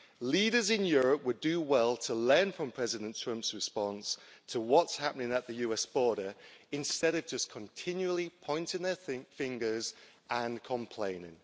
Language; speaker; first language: English; native; English